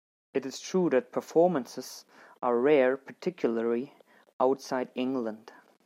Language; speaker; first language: English; non-native, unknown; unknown